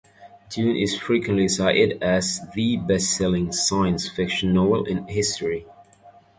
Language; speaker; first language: English; native; English